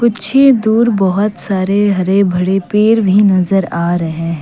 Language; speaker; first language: Hindi; non-native, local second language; Assamese